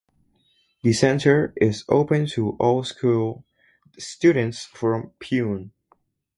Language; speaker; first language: English; non-native, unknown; Spanish